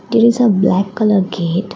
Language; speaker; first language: English; non-native, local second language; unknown